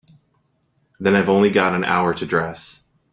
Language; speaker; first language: English; native; English